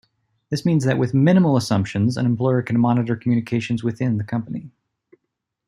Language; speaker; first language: English; native; English